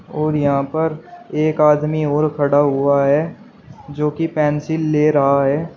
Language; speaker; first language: Hindi; native; Hindi